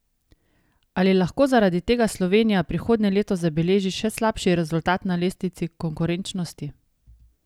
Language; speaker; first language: Slovenian; native; Slovenian